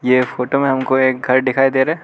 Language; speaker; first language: Hindi; non-native, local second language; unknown